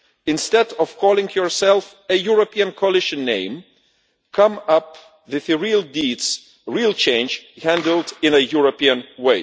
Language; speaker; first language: English; non-native, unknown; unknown